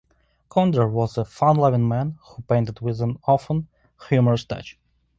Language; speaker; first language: English; non-native, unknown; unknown